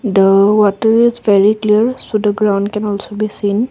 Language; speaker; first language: English; non-native, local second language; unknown